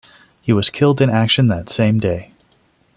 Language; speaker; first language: English; non-native, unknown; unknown